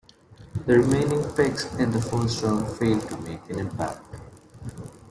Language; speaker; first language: English; non-native, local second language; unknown